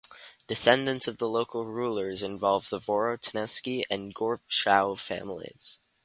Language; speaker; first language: English; native; English